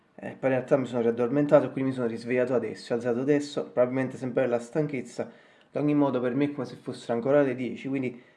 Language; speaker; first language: Italian; native; Italian